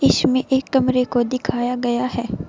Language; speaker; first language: Hindi; native; Hindi